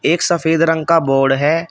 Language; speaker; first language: Hindi; native; Hindi